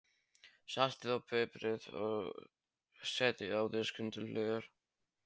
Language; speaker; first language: Icelandic; non-native, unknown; Polish